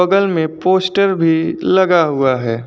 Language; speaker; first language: Hindi; native; Hindi